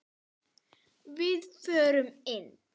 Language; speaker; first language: Icelandic; native; Icelandic